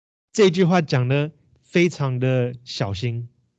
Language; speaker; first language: Chinese; native; Chinese